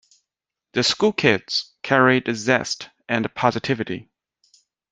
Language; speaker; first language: English; non-native, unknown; Chinese